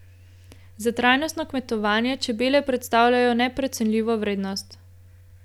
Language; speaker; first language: Slovenian; native; Slovenian